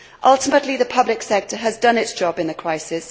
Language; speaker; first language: English; native; English